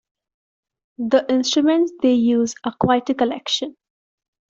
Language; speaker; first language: English; non-native, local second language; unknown